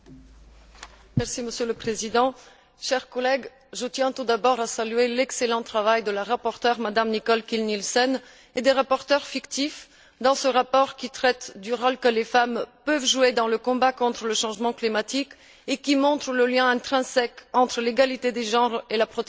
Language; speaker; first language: French; non-native, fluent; Bulgarian